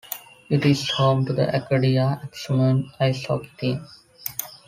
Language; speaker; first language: English; non-native, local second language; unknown